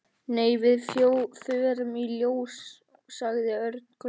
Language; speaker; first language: Icelandic; native; Icelandic